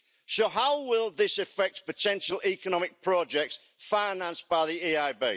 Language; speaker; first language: English; native; English